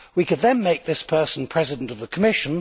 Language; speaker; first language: English; native; English